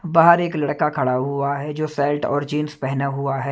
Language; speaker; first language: Hindi; non-native, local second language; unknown